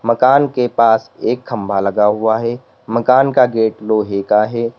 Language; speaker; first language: Hindi; native; Hindi